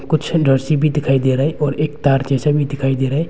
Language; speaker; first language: Hindi; non-native, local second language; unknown